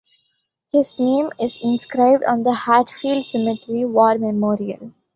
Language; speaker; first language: English; non-native, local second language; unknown